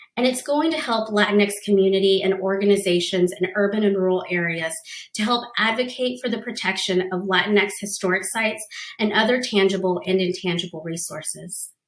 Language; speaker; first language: English; early bilingual, other home language; Spanish